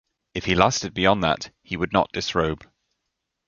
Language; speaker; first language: English; native; English